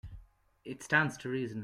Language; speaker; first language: English; native; English